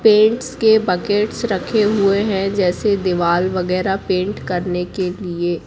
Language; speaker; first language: Hindi; native; Hindi